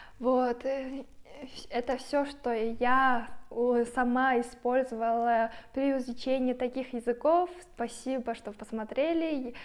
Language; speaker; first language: Russian; non-native, local second language; Kyrgyz